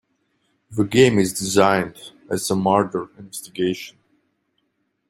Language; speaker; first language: English; non-native, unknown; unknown